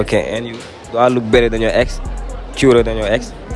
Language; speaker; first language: English; non-native, learner; Wolof